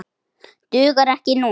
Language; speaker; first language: Icelandic; native; Icelandic